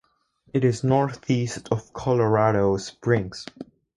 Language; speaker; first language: English; non-native, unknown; Spanish